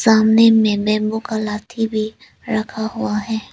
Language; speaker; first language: Hindi; non-native, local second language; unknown